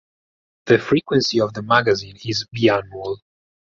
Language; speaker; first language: English; non-native, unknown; Italian